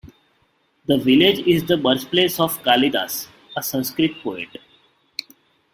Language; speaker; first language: English; non-native, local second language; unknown